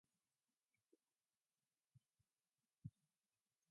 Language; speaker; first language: English; non-native, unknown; Mongolian